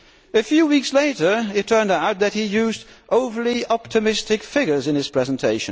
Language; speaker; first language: English; non-native, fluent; Dutch